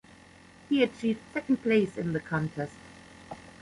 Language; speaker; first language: English; non-native, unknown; German